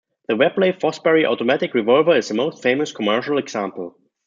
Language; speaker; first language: English; non-native, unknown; German